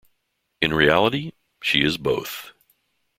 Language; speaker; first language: English; native; English